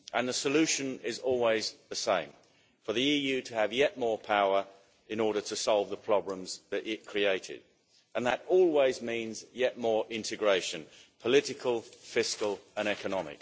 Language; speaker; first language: English; native; English